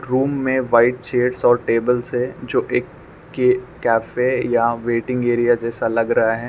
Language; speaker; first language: Hindi; non-native, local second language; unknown